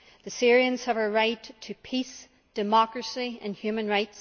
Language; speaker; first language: English; native; English